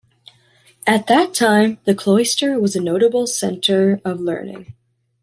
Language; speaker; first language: English; native; English